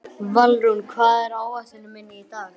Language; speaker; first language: Icelandic; native; Icelandic